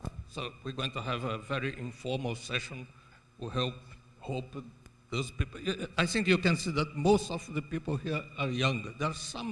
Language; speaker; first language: English; non-native, fluent; Portuguese